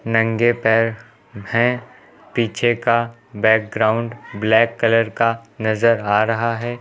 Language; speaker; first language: Hindi; native; Hindi